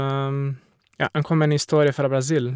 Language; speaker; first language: Norwegian; non-native, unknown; Portuguese